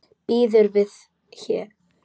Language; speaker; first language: Icelandic; non-native, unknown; Polish